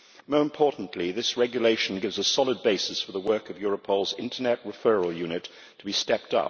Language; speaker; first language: English; native; English